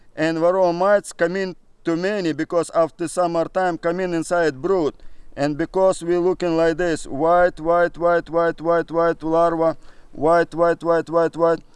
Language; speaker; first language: English; non-native, learner; Russian